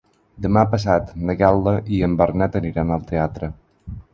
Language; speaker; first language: Catalan; non-native, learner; Spanish